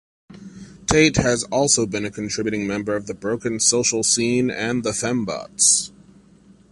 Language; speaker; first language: English; native; English